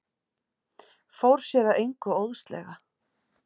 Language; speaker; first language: Icelandic; native; Icelandic